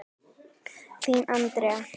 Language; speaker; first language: Icelandic; native; Icelandic